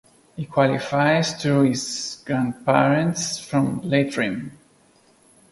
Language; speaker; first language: English; non-native, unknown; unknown